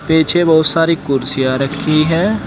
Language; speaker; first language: Hindi; native; Hindi